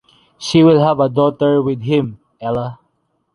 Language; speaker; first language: English; non-native, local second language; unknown